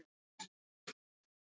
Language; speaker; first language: Icelandic; non-native, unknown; English